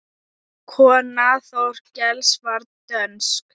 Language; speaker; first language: Icelandic; non-native, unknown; Thai